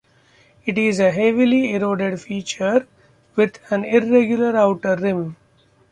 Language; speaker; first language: English; non-native, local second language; Marathi